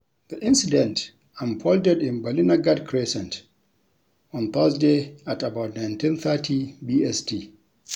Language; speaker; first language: English; non-native, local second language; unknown